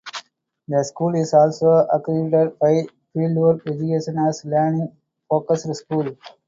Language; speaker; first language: English; non-native, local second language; Tamil